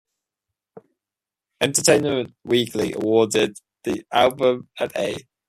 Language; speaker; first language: English; native; English